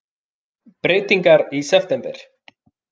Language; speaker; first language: Icelandic; native; Icelandic